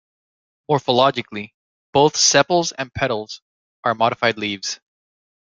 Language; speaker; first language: English; native; English